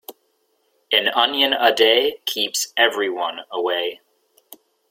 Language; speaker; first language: English; native; English